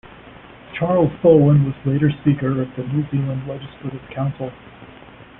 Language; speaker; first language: English; native; English